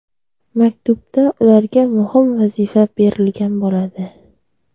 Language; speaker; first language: Uzbek; native; Uzbek